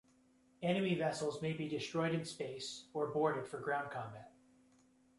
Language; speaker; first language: English; native; English